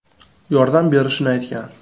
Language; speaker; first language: Uzbek; native; Uzbek